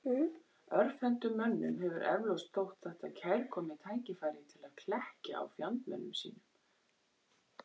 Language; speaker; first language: Icelandic; native; Icelandic